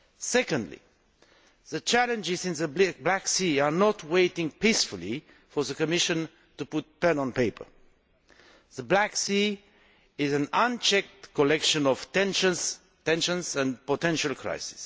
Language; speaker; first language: English; non-native, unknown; Romanian